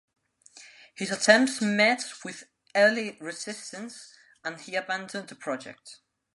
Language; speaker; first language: English; non-native, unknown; Spanish